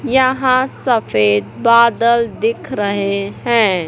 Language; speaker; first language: Hindi; native; Hindi